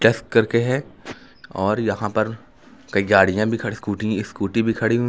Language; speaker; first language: Hindi; native; Hindi